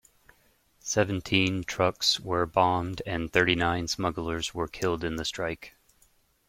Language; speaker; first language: English; native; English